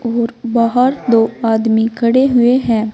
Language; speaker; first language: Hindi; native; Hindi